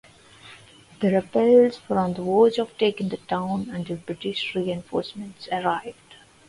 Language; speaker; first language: English; non-native, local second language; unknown